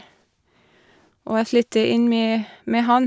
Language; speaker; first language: Norwegian; non-native, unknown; English